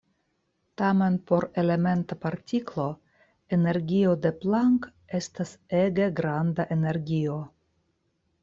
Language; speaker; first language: Esperanto; non-native, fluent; Russian